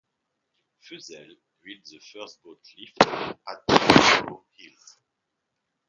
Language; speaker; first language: English; non-native, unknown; French